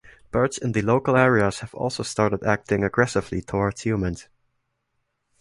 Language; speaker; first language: English; non-native, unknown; German